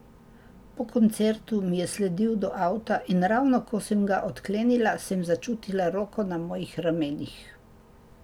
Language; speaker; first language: Slovenian; native; Slovenian